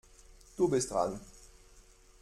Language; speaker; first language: German; non-native, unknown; French